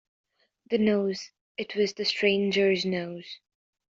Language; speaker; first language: English; native; English